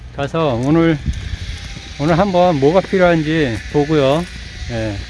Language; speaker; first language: Korean; native; Korean